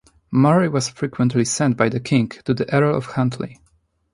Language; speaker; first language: English; non-native, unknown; Polish